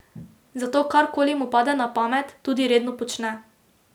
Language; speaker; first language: Slovenian; native; Slovenian